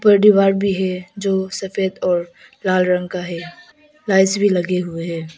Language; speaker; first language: Hindi; non-native, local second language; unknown